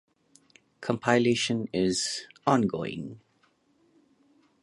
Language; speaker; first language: English; non-native, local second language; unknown